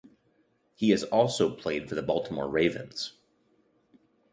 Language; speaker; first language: English; native; English